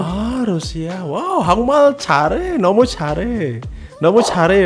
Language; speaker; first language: Korean; non-native, learner; Indonesian